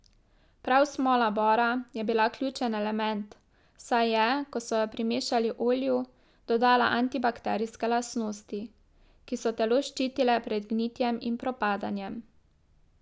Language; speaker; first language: Slovenian; native; Slovenian